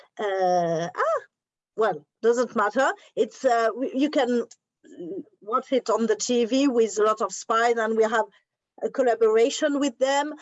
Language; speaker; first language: English; non-native, learner; French